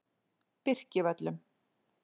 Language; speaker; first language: Icelandic; native; Icelandic